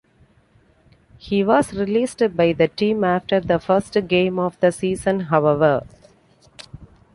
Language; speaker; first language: English; non-native, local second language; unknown